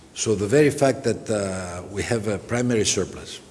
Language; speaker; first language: English; non-native, fluent; Greek